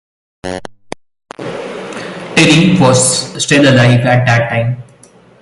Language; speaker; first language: English; non-native, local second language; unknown